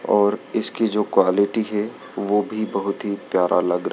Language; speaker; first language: Hindi; native; Hindi